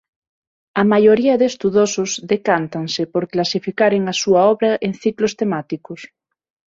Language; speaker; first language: Galician; non-native, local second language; Spanish